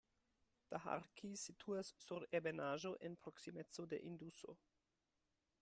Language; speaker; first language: Esperanto; non-native, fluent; German